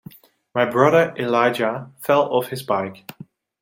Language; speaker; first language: English; non-native, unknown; Dutch